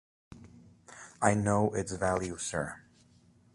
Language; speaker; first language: English; native; English